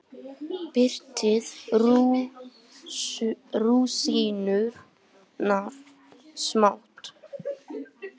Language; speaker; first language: Icelandic; native; Icelandic